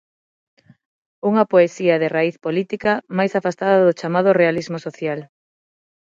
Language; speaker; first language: Galician; non-native, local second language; Spanish